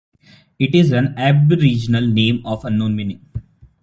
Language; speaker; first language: English; non-native, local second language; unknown